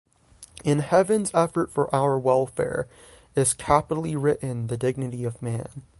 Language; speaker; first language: English; native; English